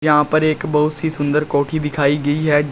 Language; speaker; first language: Hindi; native; Hindi